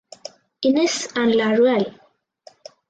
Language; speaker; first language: English; native; English